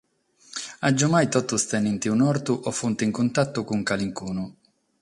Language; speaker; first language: Sardinian; non-native, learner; Catalan